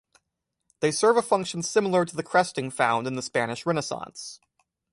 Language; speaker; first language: English; native; English